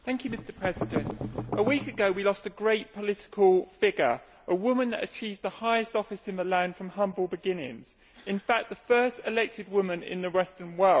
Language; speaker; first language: English; native; English